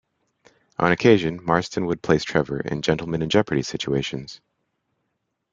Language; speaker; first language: English; native; English